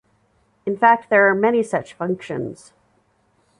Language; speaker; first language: English; native; English